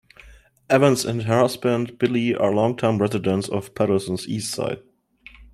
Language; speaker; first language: English; non-native, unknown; German